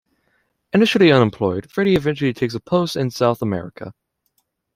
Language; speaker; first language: English; native; English